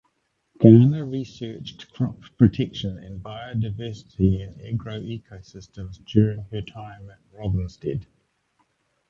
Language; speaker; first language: English; native; English